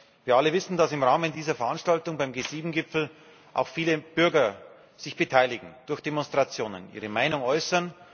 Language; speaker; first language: German; native; German